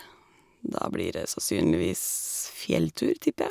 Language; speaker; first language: Norwegian; native; Norwegian